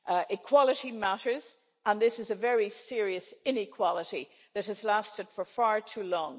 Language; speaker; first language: English; native; English